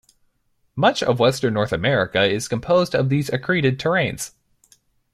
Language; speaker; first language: English; native; English